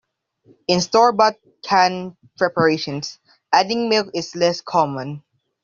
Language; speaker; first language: English; non-native, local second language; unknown